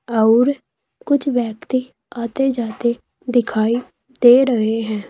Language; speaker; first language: Hindi; native; Hindi